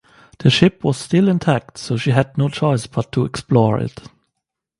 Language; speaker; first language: English; non-native, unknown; German